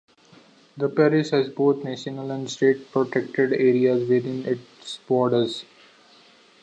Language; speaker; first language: English; non-native, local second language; Marathi